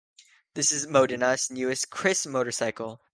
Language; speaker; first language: English; native; English